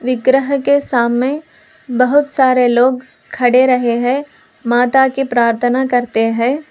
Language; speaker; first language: Hindi; non-native, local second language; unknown